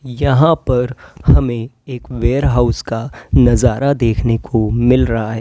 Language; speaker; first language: Hindi; native; Hindi